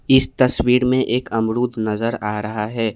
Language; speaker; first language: Hindi; non-native, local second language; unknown